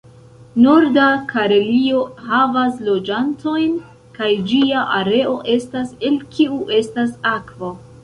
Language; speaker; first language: Esperanto; non-native, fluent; Central Kurdish